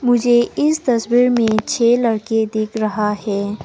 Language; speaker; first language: Hindi; early bilingual, other home language; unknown